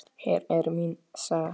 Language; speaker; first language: Icelandic; non-native, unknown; Polish